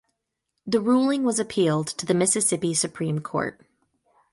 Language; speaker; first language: English; native; English